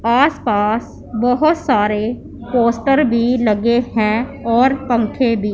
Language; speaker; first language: Hindi; non-native, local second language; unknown